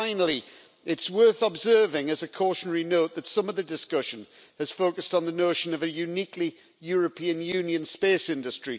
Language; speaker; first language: English; native; English